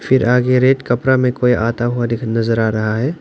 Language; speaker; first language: Hindi; non-native, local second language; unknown